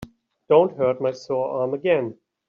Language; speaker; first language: English; native; English